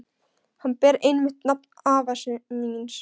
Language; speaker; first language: Icelandic; non-native, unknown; Polish